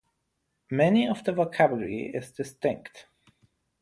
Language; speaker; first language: English; non-native, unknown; German